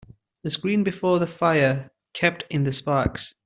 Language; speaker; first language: English; native; English